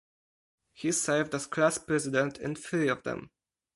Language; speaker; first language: English; non-native, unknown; Polish